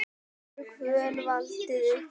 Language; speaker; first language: Icelandic; native; Icelandic